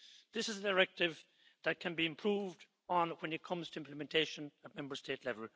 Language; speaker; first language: English; native; English